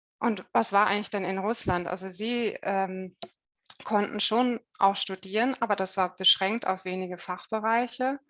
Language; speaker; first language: German; native; German